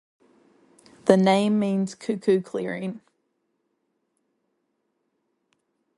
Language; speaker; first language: English; native; English